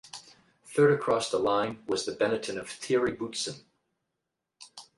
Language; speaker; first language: English; native; English